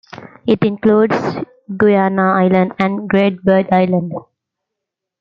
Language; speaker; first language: English; non-native, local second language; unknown